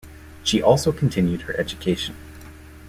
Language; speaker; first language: English; native; English